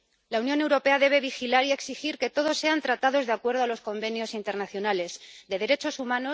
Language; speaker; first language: Spanish; native; Spanish